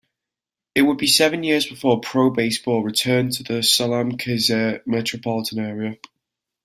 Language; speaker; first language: English; native; English